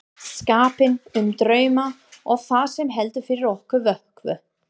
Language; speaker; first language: Icelandic; non-native, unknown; English